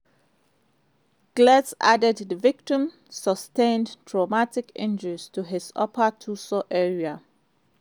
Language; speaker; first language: English; non-native, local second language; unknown